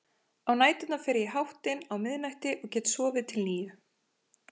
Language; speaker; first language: Icelandic; native; Icelandic